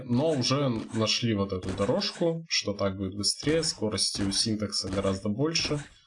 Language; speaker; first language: Russian; native; Russian